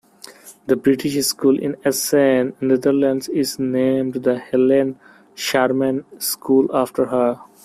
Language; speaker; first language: English; non-native, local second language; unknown